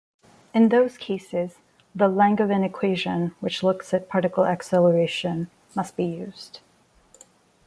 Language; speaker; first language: English; non-native, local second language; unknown